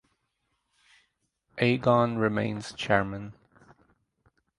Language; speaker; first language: English; native; English